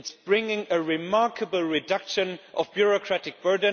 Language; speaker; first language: English; non-native, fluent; German